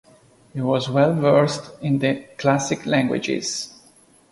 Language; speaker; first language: English; non-native, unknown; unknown